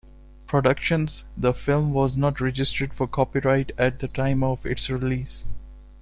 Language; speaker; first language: English; non-native, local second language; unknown